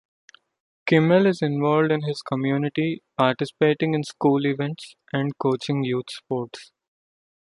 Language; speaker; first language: English; non-native, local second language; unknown